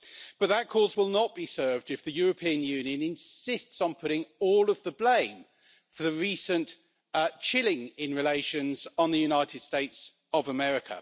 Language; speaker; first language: English; native; English